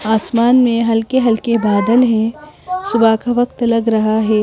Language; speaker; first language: Hindi; native; Hindi